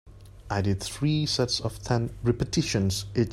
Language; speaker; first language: English; non-native, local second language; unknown